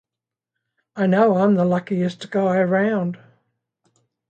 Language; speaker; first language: English; native; English